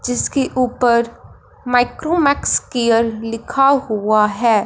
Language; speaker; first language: Hindi; non-native, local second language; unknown